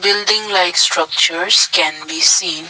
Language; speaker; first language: English; non-native, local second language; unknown